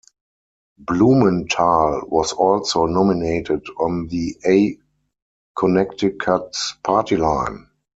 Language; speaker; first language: English; non-native, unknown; German